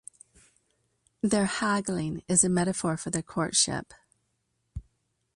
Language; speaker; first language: English; native; English